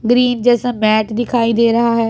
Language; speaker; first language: Hindi; non-native, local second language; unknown